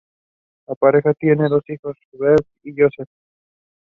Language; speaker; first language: English; non-native, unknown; Spanish